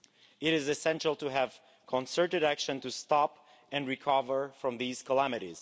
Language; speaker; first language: English; non-native, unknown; Romanian